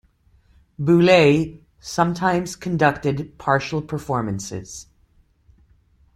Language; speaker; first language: English; native; English